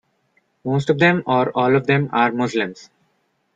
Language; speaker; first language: English; non-native, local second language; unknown